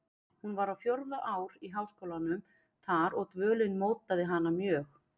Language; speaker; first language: Icelandic; native; Icelandic